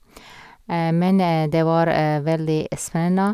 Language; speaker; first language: Norwegian; non-native, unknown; Persian